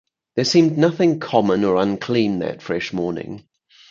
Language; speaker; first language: English; native; English